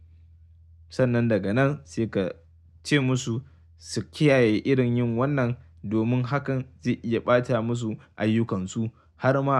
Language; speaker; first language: Hausa; native; Hausa